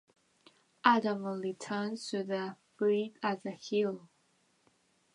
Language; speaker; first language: English; non-native, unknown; Japanese